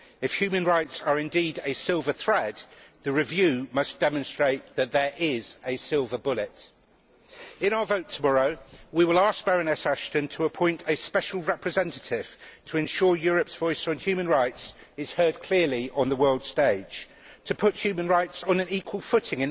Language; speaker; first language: English; native; English